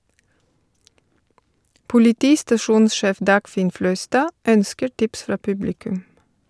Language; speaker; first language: Norwegian; non-native, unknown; Bulgarian